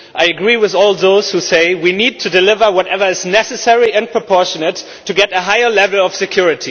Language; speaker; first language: English; non-native, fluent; German